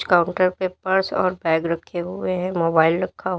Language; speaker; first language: Hindi; native; Hindi